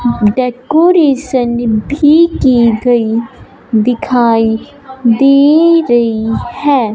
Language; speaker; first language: Hindi; non-native, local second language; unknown